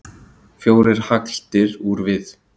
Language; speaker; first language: Icelandic; native; Icelandic